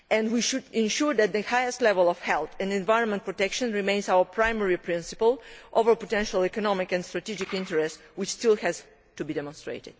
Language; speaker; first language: English; non-native, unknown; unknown